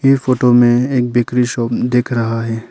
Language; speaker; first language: Hindi; early bilingual, other home language; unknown